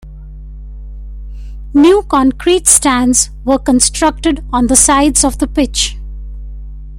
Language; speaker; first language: English; non-native, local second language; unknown